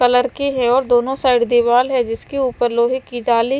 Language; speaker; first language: Hindi; non-native, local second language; Punjabi